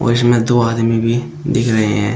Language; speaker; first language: Hindi; native; Hindi